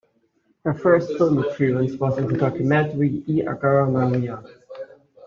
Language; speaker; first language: English; native; English